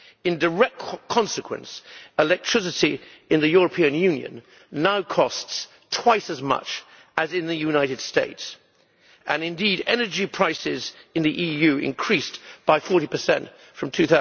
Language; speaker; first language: English; native; English